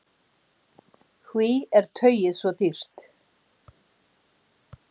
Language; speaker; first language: Icelandic; native; Icelandic